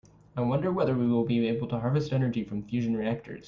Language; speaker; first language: English; native; English